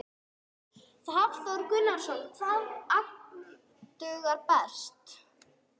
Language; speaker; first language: Icelandic; non-native, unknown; English